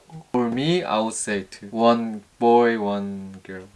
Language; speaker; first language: English; non-native, fluent; Korean